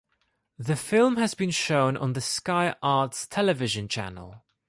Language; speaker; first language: English; non-native, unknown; Greek